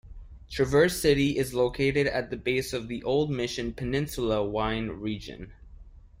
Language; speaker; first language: English; non-native, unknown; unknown